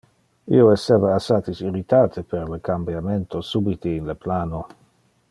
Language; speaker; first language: Interlingua; non-native, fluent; Dutch